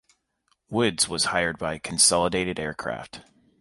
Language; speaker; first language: English; native; English